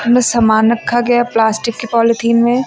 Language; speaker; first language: Hindi; native; Hindi